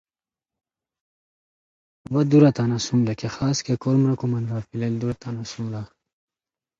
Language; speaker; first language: English; non-native, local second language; Khowar